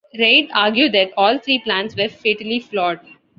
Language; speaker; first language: English; non-native, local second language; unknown